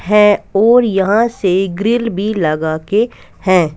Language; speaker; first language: Hindi; non-native, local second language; Punjabi